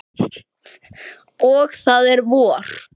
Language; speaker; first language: Icelandic; native; Icelandic